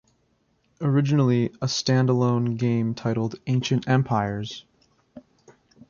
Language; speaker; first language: English; native; English